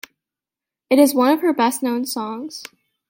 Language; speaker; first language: English; native; English